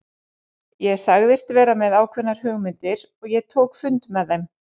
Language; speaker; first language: Icelandic; native; Icelandic